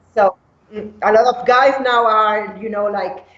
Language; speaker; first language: English; non-native, fluent; Spanish